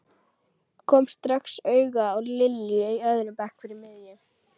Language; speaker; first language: Icelandic; native; Icelandic